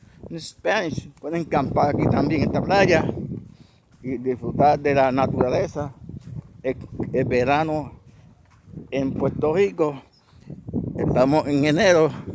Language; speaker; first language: Spanish; native; Spanish